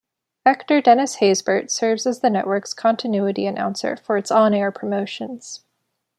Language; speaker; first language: English; native; English